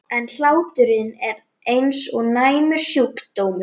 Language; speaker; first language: Icelandic; native; Icelandic